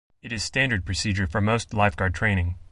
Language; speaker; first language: English; native; English